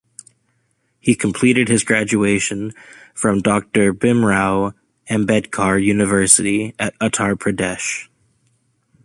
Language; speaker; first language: English; native; English